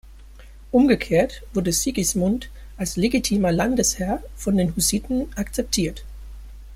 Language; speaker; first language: German; native; German